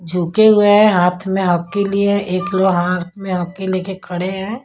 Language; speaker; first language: Hindi; non-native, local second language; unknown